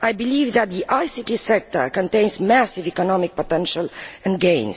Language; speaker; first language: English; non-native, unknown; Romanian